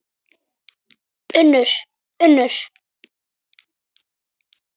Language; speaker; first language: Icelandic; native; Icelandic